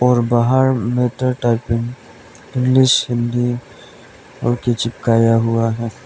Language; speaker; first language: Hindi; non-native, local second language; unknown